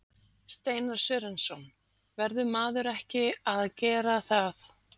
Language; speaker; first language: Icelandic; native; Icelandic